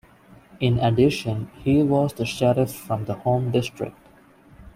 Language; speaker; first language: English; non-native, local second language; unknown